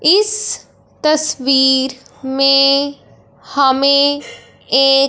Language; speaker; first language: Hindi; non-native, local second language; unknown